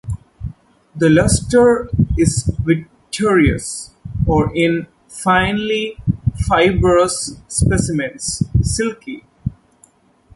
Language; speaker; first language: English; non-native, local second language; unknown